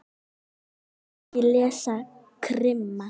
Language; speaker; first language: Icelandic; native; Icelandic